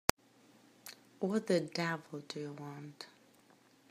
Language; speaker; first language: English; native; English